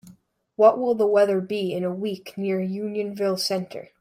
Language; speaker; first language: English; native; English